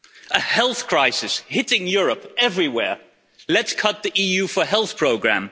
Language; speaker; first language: English; non-native, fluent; Dutch